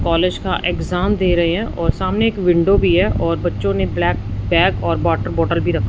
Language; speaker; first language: Hindi; non-native, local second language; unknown